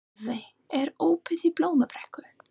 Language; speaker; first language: Icelandic; non-native, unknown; English